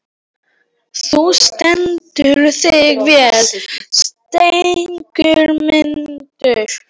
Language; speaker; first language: Icelandic; non-native, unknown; Polish